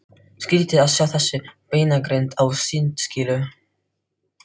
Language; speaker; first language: Icelandic; non-native, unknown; Filipino